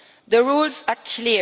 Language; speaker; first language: English; non-native, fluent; Italian